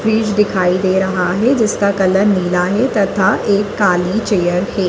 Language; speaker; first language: Hindi; native; Hindi